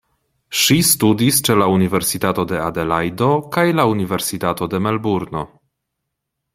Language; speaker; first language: Esperanto; non-native, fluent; Polish